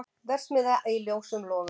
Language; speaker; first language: Icelandic; native; Icelandic